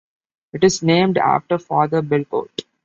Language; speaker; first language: English; non-native, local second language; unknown